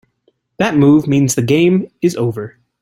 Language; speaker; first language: English; native; English